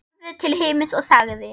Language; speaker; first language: Icelandic; non-native, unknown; German